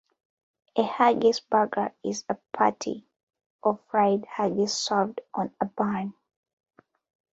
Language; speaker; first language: English; non-native, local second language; Ganda